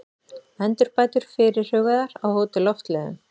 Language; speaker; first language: Icelandic; native; Icelandic